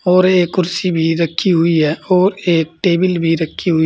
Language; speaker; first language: Hindi; native; Hindi